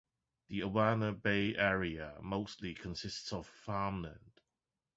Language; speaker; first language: English; non-native, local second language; Cantonese